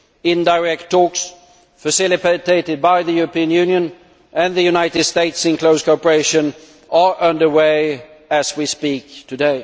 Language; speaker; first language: English; non-native, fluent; Swedish